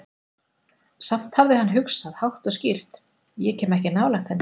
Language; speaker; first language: Icelandic; native; Icelandic